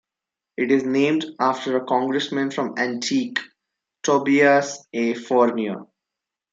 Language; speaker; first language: English; non-native, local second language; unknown